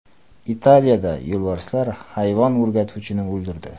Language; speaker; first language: Uzbek; non-native, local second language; Kara-Kalpak